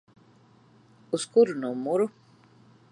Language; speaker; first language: Latvian; early bilingual, heritage; Latvian